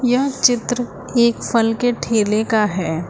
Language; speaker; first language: Hindi; native; Hindi